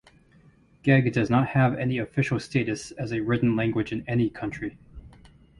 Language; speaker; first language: English; native; English